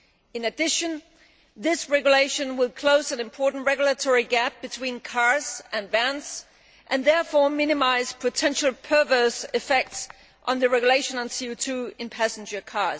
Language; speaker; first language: English; non-native, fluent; Danish